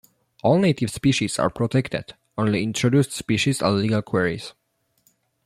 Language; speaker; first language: English; non-native, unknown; Polish